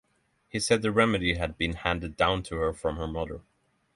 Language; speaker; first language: English; non-native, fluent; Norwegian